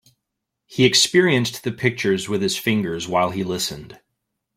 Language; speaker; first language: English; native; English